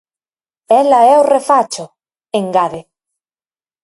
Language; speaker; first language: Galician; native; Galician